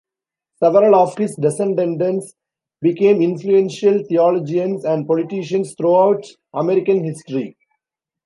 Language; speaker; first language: English; non-native, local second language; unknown